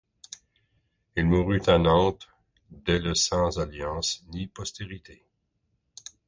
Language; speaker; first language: French; native; French